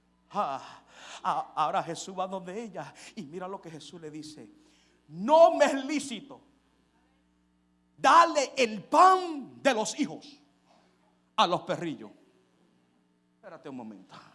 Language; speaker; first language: Spanish; early bilingual, heritage; Spanish